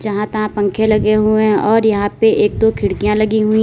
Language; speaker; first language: Hindi; native; Hindi